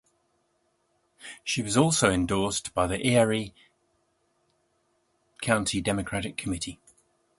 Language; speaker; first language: English; native; English